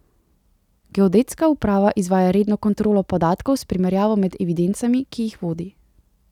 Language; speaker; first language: Slovenian; native; Slovenian